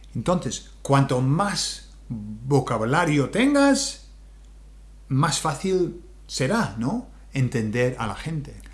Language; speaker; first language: Spanish; non-native, fluent; English